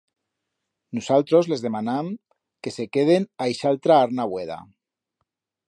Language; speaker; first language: Aragonese; native; Aragonese